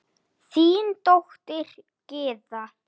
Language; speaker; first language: Icelandic; native; Icelandic